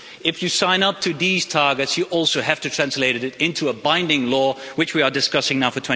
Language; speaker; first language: English; non-native, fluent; Dutch